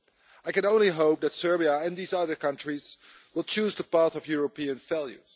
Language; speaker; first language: English; non-native, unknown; Dutch